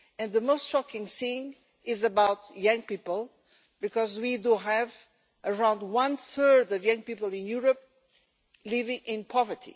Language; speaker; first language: English; non-native, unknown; Portuguese